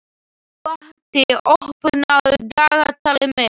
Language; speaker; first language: Icelandic; non-native, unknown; Slovak